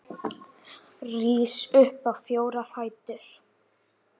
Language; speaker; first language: Icelandic; native; Icelandic